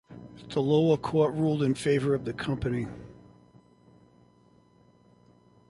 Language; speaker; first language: English; native; English